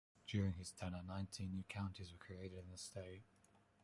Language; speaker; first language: English; non-native, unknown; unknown